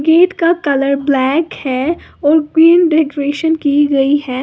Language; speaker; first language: Hindi; native; Hindi